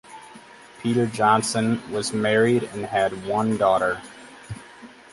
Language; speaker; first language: English; native; English